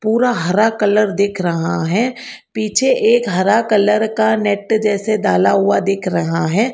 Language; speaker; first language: Hindi; non-native, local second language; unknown